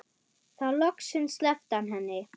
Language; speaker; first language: Icelandic; non-native, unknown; German